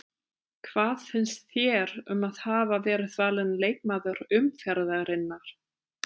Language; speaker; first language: Icelandic; non-native, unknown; German